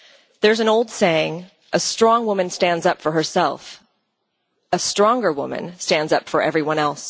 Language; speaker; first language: English; non-native, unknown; Dutch